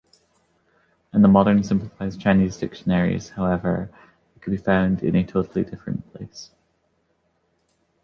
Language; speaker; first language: English; native; English